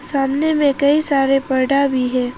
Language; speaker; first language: Hindi; non-native, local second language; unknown